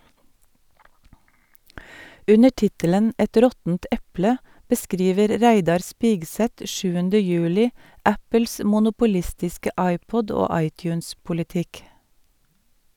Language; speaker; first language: Norwegian; native; Norwegian